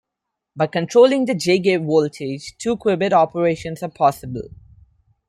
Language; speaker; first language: English; non-native, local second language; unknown